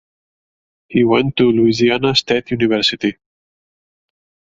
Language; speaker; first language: English; native; English